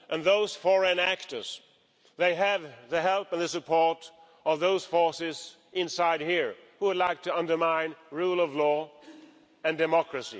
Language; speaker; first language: English; non-native, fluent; Swedish